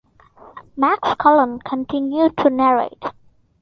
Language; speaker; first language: English; non-native, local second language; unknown